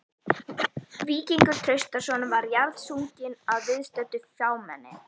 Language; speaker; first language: Icelandic; native; Icelandic